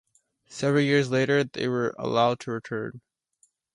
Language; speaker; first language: English; native; English